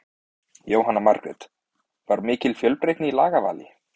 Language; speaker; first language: Icelandic; native; Icelandic